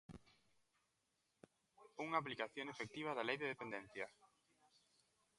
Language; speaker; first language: Galician; non-native, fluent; Spanish